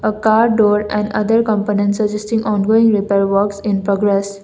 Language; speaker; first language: English; non-native, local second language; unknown